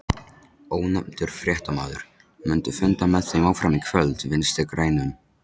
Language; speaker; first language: Icelandic; non-native, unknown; Polish